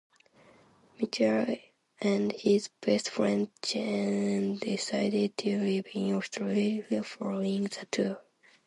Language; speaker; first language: English; non-native, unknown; Japanese